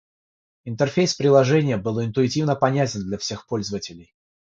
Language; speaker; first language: Russian; non-native, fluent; Georgian